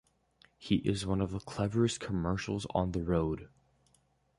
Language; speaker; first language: English; native; English